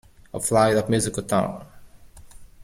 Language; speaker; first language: English; native; English